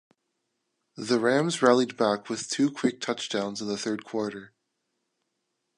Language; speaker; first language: English; non-native, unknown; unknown